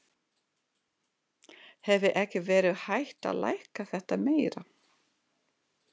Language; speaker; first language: Icelandic; non-native, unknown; Russian